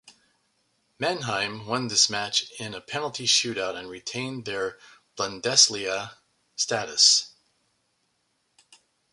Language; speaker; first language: English; native; English